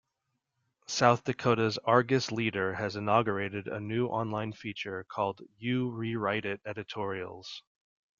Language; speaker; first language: English; native; English